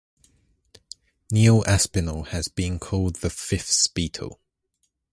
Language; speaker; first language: English; native; English